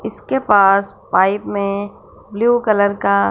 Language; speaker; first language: Hindi; non-native, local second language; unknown